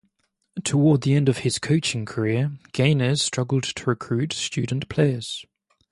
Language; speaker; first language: English; native; English